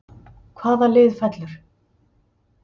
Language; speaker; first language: Icelandic; native; Icelandic